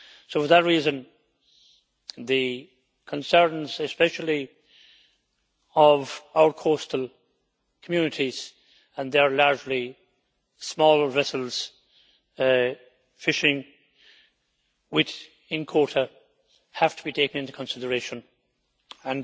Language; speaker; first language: English; native; English